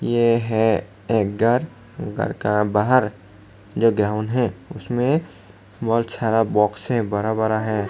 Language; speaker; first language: Hindi; non-native, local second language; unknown